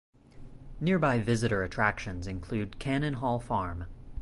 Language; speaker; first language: English; native; English